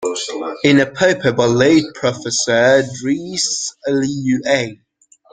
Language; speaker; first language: English; non-native, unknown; Persian